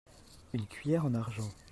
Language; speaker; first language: French; native; French